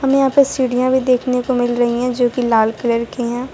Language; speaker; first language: Hindi; non-native, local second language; Gujarati